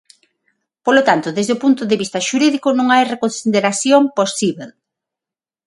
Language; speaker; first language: Galician; non-native, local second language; Spanish